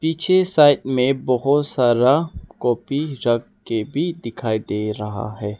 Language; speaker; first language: Hindi; non-native, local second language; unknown